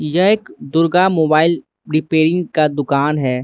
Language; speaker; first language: Hindi; non-native, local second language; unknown